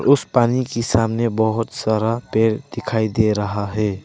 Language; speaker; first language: Hindi; early bilingual, other home language; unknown